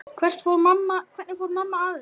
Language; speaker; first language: Icelandic; native; Icelandic